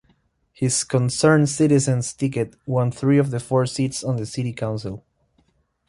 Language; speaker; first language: English; non-native, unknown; Spanish